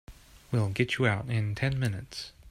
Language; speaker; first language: English; native; English